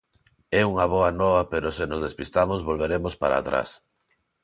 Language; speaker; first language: Galician; non-native, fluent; Spanish